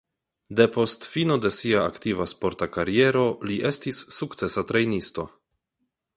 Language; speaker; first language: Esperanto; non-native, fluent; Polish